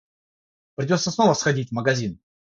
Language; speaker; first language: Russian; non-native, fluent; Georgian